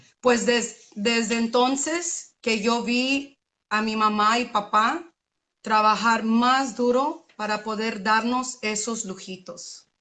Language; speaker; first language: Spanish; early bilingual, other home language; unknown